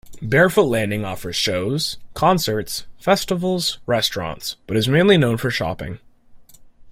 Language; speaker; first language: English; native; English